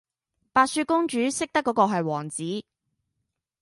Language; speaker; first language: Cantonese; native; Cantonese